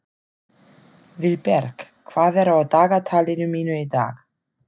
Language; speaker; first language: Icelandic; non-native, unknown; German